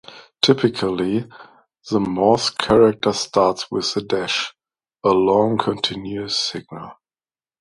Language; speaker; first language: English; non-native, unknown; German